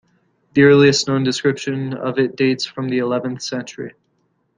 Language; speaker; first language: English; native; English